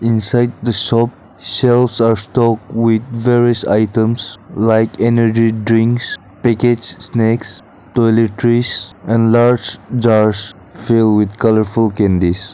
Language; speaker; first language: English; non-native, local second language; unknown